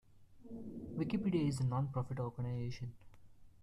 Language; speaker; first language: English; non-native, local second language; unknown